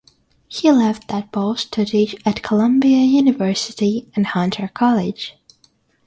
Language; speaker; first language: English; non-native, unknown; Russian